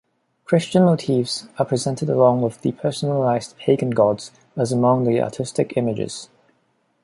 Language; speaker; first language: English; non-native, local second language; Cantonese